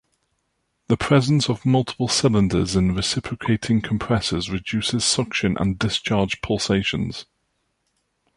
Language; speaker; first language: English; native; English